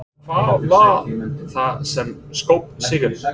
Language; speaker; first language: Icelandic; non-native, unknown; English